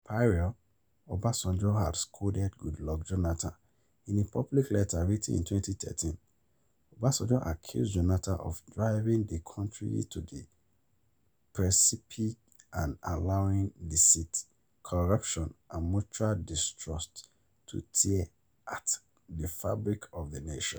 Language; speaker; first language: English; non-native, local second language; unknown